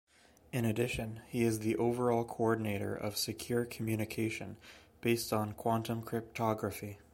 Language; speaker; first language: English; native; English